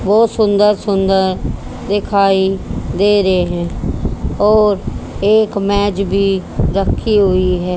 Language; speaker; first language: Hindi; native; Hindi